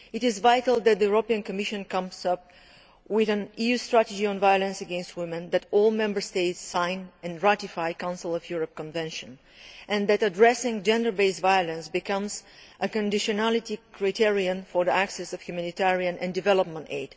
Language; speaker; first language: English; non-native, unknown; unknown